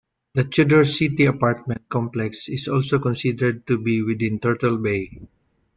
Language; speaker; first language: English; non-native, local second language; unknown